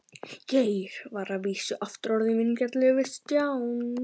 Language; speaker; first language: Icelandic; native; Icelandic